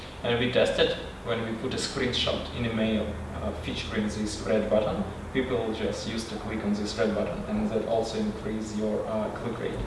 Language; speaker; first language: English; non-native, learner; Russian